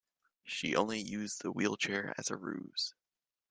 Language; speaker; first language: English; native; English